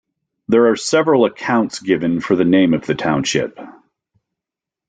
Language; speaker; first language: English; native; English